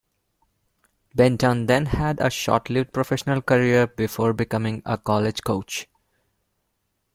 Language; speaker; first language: English; non-native, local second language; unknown